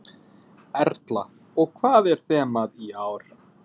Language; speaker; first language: Icelandic; non-native, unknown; English